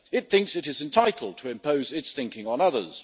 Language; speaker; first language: English; native; English